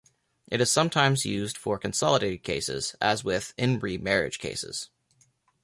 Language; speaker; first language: English; native; English